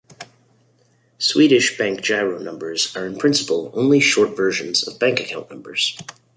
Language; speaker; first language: English; native; English